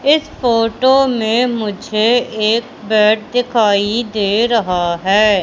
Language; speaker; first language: Hindi; native; Hindi